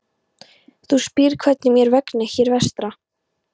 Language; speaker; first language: Icelandic; non-native, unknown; Polish